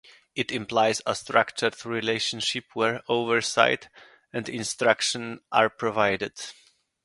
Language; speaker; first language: English; non-native, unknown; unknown